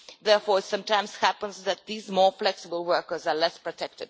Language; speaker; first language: English; non-native, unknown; Russian